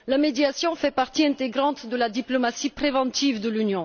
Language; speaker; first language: French; non-native, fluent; Bulgarian